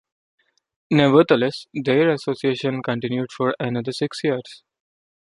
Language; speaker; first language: English; non-native, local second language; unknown